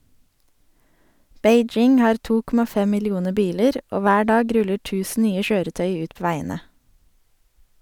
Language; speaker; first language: Norwegian; native; Norwegian